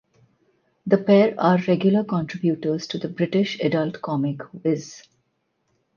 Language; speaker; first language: English; non-native, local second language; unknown